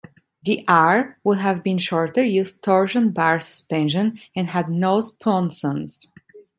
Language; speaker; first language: English; non-native, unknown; Italian